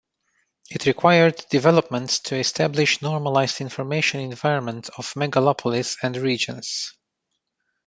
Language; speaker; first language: English; non-native, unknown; Romanian